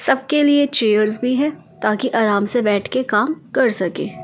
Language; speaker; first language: Hindi; native; Hindi